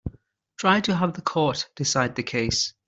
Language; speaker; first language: English; native; English